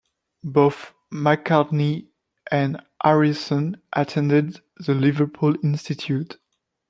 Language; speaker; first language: English; non-native, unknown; French